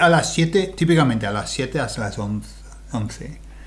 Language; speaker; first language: Spanish; non-native, fluent; English